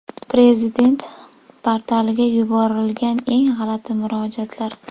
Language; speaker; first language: Uzbek; native; Uzbek